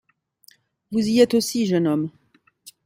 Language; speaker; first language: French; native; French